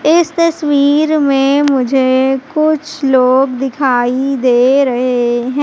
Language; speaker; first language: Hindi; native; Hindi